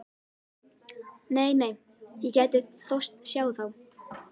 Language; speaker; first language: Icelandic; native; Icelandic